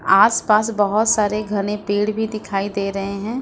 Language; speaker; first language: Hindi; native; Hindi